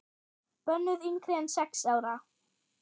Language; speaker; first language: Icelandic; non-native, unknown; German